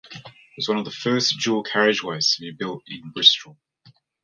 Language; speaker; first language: English; native; English